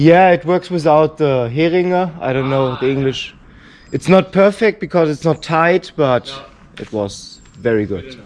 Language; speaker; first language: English; non-native, learner; German